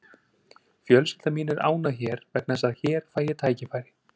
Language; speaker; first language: Icelandic; native; Icelandic